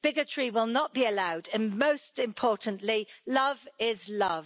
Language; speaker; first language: English; native; English